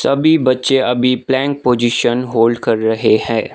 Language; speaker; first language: Hindi; non-native, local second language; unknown